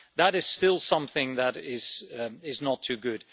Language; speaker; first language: English; non-native, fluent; Dutch